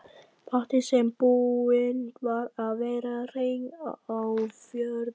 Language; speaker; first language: Icelandic; non-native, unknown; Vietnamese